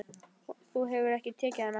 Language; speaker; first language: Icelandic; native; Icelandic